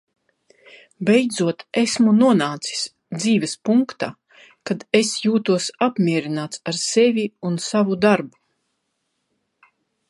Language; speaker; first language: Latvian; non-native, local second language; Russian